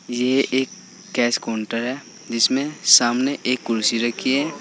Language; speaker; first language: Hindi; native; Hindi